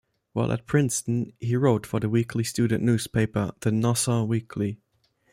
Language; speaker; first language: English; non-native, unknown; German